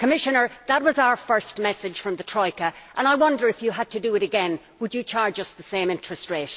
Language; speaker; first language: English; native; English